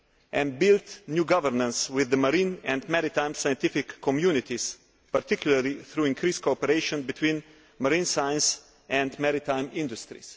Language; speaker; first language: English; non-native, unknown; Slovenian